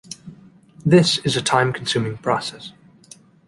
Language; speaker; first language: English; native; English